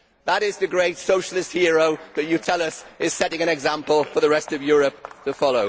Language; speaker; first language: English; native; English